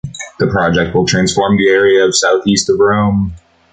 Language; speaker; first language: English; native; English